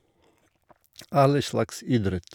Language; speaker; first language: Norwegian; non-native, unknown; Bulgarian